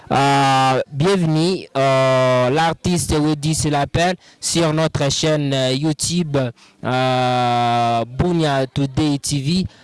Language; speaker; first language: French; non-native, local second language; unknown